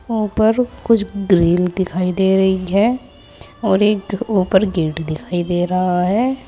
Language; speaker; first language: Hindi; native; Hindi